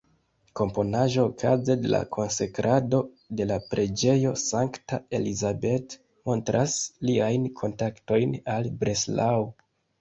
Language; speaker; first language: Esperanto; non-native, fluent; Kinyarwanda